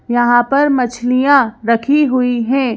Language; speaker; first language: Hindi; native; Hindi